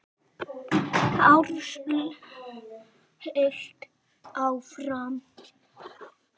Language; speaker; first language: Icelandic; native; Icelandic